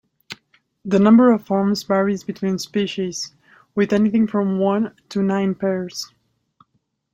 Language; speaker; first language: English; native; English